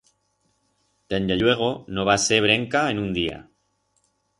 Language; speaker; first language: Aragonese; non-native, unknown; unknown